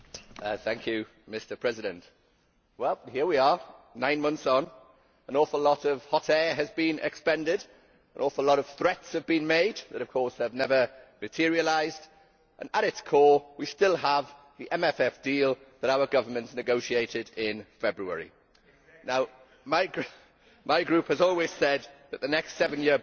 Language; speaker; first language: English; native; English